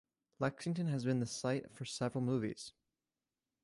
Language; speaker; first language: English; native; English